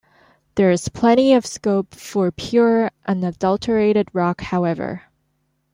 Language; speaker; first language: English; non-native, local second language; Cantonese